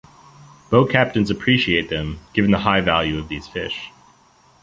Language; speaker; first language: English; native; English